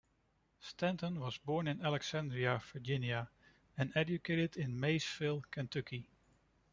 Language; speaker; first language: English; non-native, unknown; Dutch